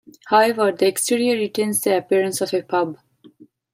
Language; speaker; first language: English; non-native, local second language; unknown